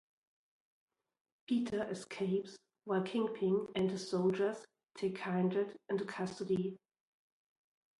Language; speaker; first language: English; non-native, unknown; German